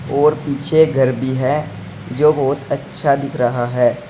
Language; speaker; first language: Hindi; native; Hindi